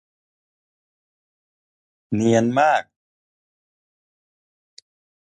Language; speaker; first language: Thai; non-native, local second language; Northeastern Thai